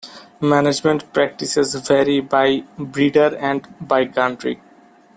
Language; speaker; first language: English; non-native, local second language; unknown